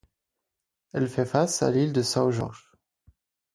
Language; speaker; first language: French; non-native, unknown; German